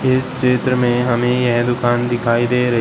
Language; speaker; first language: Hindi; native; Hindi